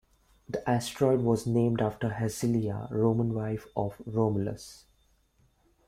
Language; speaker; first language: English; non-native, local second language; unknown